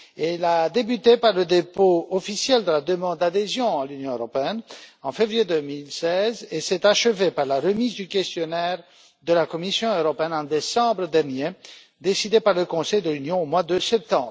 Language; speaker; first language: French; non-native, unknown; Romanian